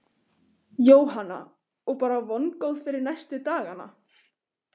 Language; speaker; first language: Icelandic; native; Icelandic